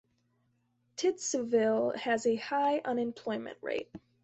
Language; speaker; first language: English; native; English